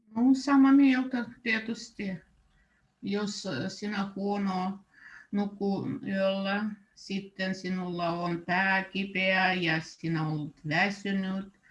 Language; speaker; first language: Finnish; non-native, learner; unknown